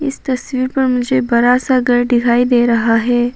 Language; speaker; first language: Hindi; non-native, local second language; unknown